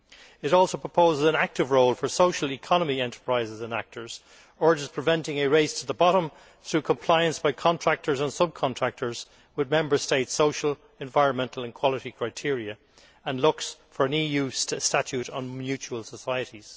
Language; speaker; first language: English; native; English